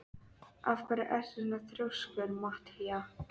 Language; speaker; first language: Icelandic; native; Icelandic